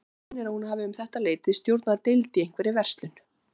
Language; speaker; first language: Icelandic; native; Icelandic